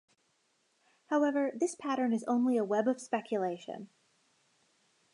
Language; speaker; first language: English; native; English